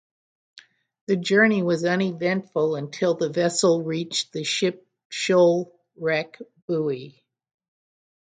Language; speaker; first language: English; native; English